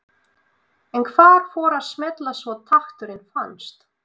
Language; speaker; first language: Icelandic; non-native, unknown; Russian